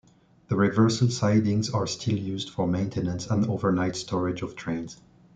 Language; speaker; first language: English; non-native, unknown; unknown